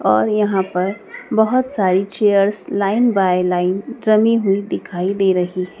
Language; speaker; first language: Hindi; native; Hindi